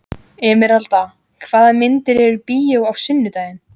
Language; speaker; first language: Icelandic; native; Icelandic